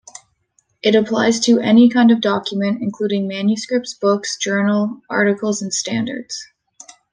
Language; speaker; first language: English; native; English